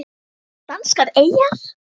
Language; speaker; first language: Icelandic; native; Icelandic